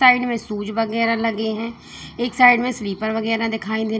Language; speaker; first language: Hindi; native; Hindi